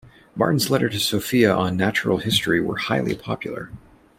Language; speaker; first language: English; native; English